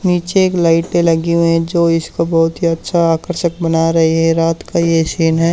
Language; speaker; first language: Hindi; native; Hindi